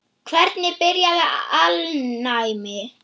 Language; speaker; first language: Icelandic; non-native, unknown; German